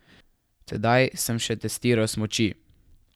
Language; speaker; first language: Slovenian; native; Slovenian